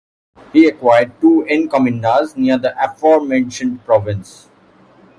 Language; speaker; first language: English; non-native, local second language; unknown